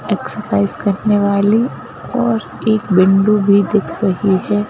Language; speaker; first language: Hindi; native; Hindi